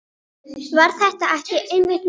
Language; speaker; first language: Icelandic; native; Icelandic